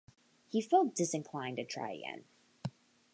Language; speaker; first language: English; native; English